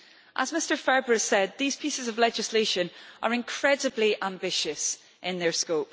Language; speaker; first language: English; native; English